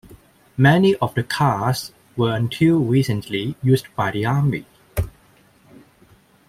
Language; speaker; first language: English; non-native, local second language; Cantonese